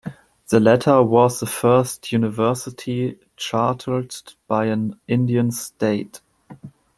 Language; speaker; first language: English; non-native, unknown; German